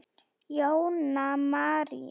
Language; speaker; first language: Icelandic; non-native, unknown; Slovak